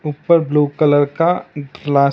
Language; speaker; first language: Hindi; non-native, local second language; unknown